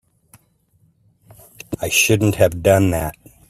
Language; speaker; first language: English; native; English